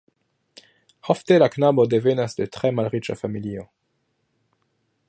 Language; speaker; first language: Esperanto; non-native, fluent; French